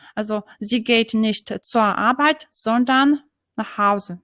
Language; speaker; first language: German; non-native, fluent; Polish